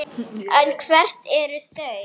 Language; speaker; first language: Icelandic; non-native, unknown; Arabic